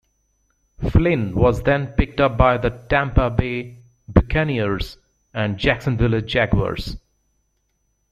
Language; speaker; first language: English; native; English